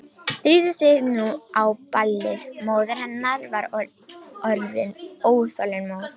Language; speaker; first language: Icelandic; non-native, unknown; Romanian